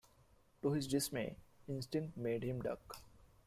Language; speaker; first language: English; non-native, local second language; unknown